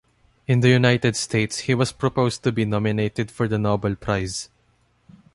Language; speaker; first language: English; non-native, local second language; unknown